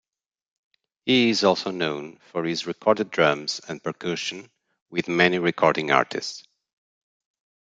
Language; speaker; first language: English; non-native, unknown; Portuguese